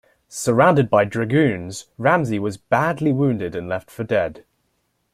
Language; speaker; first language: English; native; English